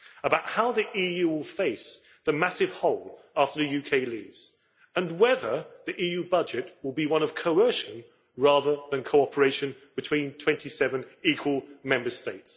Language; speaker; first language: English; native; English